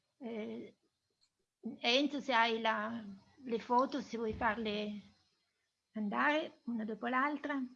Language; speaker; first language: Italian; native; Italian